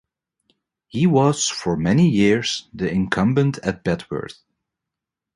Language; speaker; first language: English; non-native, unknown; Dutch